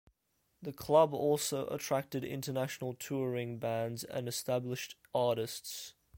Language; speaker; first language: English; native; English